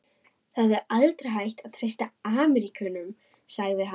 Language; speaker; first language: Icelandic; non-native, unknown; German